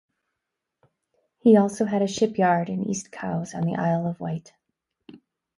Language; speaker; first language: English; native; English